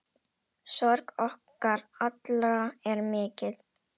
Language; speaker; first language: Icelandic; non-native, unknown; Indonesian